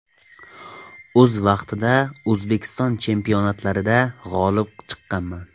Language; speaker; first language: Uzbek; non-native, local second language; Tajik